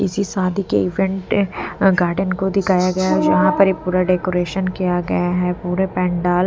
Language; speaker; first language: Hindi; non-native, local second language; Punjabi